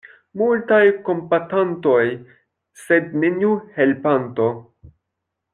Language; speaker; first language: Esperanto; non-native, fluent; French